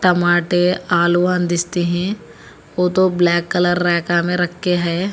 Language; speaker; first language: Hindi; non-native, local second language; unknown